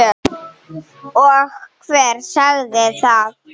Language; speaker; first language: Icelandic; non-native, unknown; Slovenian